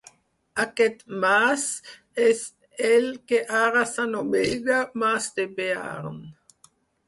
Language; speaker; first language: Catalan; non-native, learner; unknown